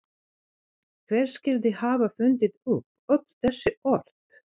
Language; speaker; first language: Icelandic; non-native, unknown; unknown